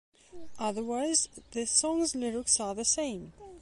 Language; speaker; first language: English; non-native, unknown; Belarusian